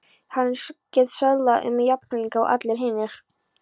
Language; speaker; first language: Icelandic; non-native, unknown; Polish